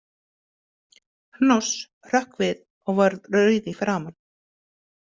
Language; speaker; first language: Icelandic; native; Icelandic